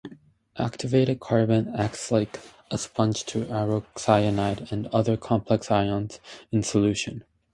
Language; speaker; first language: English; native; English